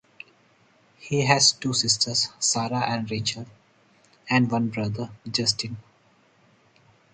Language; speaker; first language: English; non-native, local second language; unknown